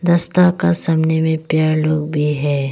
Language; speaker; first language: Hindi; early bilingual, other home language; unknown